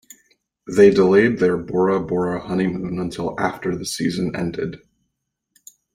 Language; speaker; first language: English; native; English